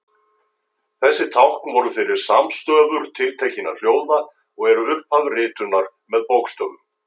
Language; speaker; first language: Icelandic; native; Icelandic